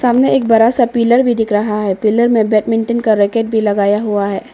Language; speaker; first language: Hindi; non-native, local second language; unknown